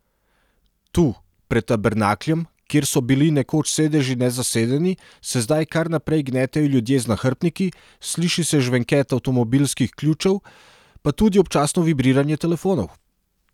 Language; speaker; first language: Slovenian; non-native, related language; Serbian